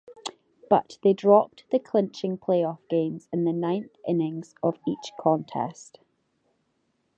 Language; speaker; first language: English; native; English